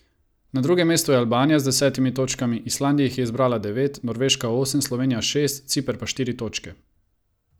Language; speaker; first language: Slovenian; non-native, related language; Croatian